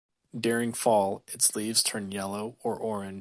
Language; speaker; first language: English; native; English